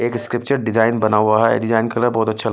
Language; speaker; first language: Hindi; native; Hindi